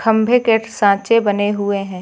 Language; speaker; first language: Hindi; native; Hindi